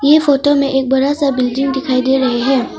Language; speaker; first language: Hindi; non-native, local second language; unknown